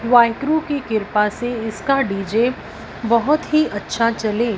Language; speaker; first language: Hindi; non-native, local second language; Punjabi